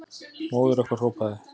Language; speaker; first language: Icelandic; native; Icelandic